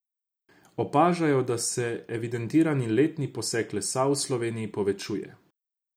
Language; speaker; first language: Slovenian; non-native, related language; Croatian